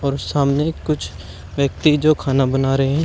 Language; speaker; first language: Hindi; native; Hindi